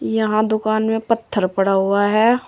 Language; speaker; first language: Hindi; native; Hindi